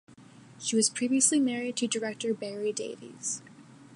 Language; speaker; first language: English; native; English